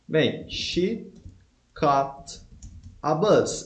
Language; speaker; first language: English; non-native, fluent; Portuguese